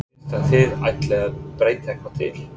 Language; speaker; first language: Icelandic; non-native, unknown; English